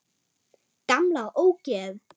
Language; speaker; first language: Icelandic; non-native, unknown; German